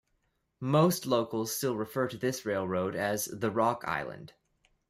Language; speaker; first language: English; native; English